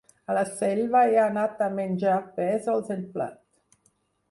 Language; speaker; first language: Catalan; non-native, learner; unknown